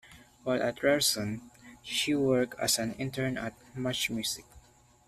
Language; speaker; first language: English; non-native, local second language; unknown